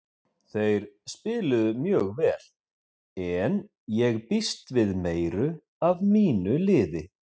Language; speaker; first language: Icelandic; native; Icelandic